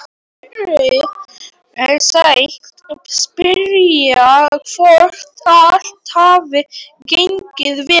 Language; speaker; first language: Icelandic; non-native, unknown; Polish